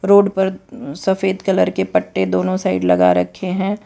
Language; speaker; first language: Hindi; non-native, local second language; Gujarati